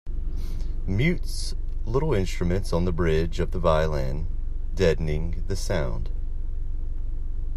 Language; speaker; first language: English; native; English